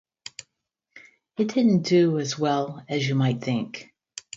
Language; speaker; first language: English; native; English